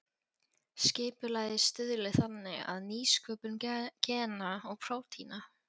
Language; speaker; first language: Icelandic; non-native, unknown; Polish